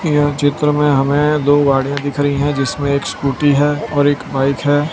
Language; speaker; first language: Hindi; non-native, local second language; Gujarati